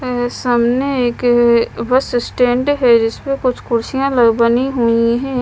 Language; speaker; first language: Hindi; non-native, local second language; Punjabi